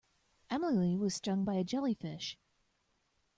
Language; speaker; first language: English; native; English